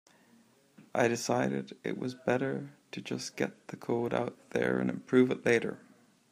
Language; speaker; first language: English; native; English